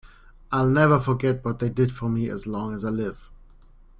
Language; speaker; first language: English; non-native, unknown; German